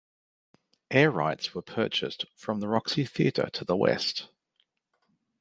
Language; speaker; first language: English; native; English